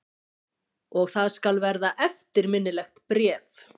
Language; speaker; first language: Icelandic; native; Icelandic